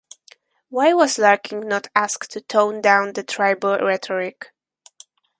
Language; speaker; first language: English; non-native, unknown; Polish